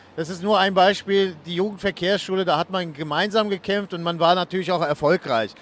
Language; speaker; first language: German; early bilingual, other home language; Turkish